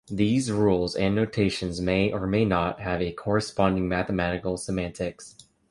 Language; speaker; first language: English; native; English